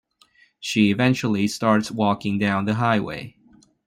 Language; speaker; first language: English; non-native, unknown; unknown